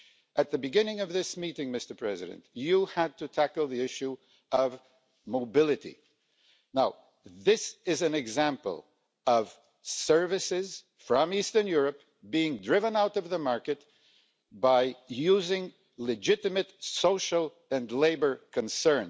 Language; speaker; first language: English; non-native, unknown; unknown